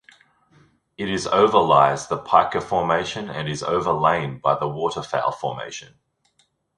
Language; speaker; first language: English; native; English